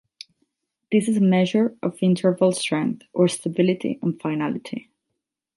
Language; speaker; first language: English; non-native, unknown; Catalan